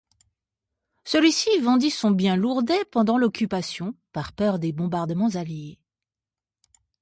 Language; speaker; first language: French; native; French